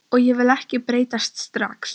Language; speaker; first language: Icelandic; non-native, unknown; Polish